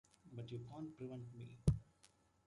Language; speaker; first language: English; native; English